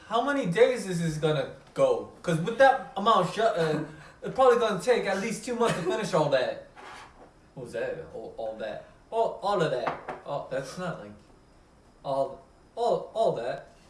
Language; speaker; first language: English; early bilingual, other home language; Korean